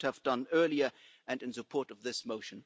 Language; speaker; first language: English; non-native, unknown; German